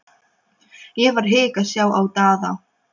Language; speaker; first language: Icelandic; non-native, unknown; Polish